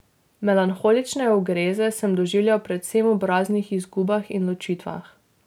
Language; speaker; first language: Slovenian; native; Slovenian